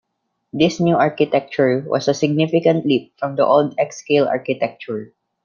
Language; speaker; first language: English; non-native, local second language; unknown